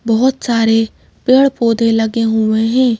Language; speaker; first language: Hindi; native; Hindi